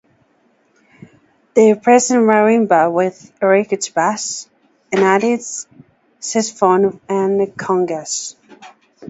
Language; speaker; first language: English; non-native, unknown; Japanese